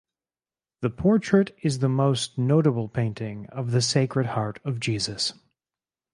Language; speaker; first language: English; native; English